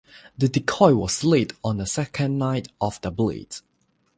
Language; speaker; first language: English; non-native, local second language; Chinese